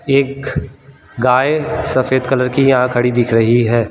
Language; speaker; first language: Hindi; non-native, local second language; Gujarati